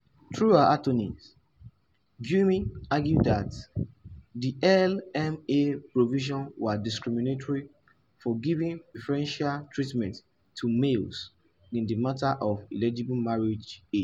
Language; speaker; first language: English; non-native, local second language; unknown